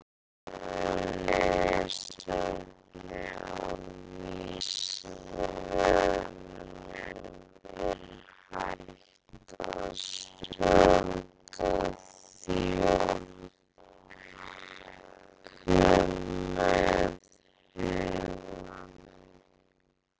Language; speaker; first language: Icelandic; native; Icelandic